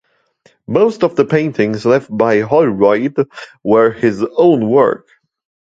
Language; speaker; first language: English; non-native, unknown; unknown